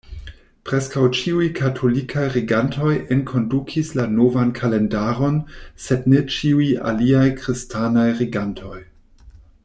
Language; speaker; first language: Esperanto; non-native, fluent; German